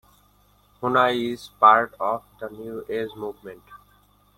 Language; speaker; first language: English; non-native, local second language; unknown